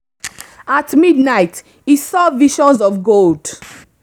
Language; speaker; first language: English; non-native, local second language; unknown